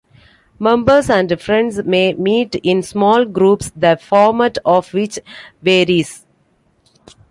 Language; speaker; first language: English; non-native, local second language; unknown